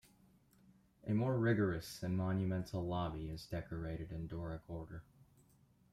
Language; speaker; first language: English; native; English